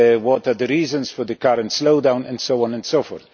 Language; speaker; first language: English; non-native, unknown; Polish